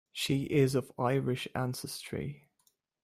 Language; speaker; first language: English; non-native, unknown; German